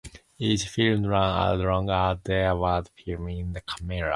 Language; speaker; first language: English; non-native, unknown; Japanese